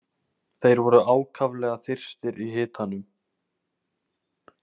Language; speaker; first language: Icelandic; native; Icelandic